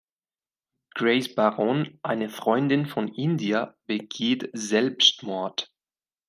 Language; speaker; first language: German; non-native, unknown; Spanish